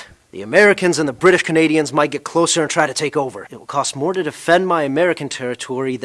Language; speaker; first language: English; early bilingual, other home language; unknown